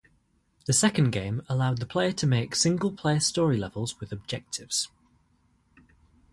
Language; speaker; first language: English; native; English